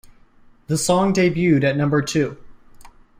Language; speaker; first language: English; native; English